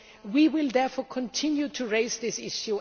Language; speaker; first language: English; non-native, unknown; German